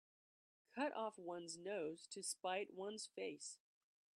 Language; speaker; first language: English; native; English